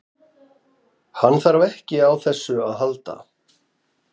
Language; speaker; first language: Icelandic; native; Icelandic